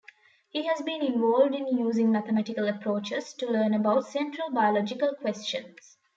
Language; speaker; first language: English; non-native, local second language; Tamil